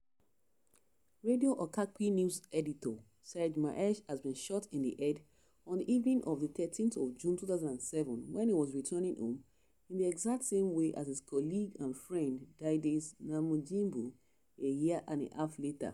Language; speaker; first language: English; non-native, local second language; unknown